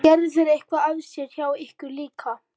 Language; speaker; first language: Icelandic; native; Icelandic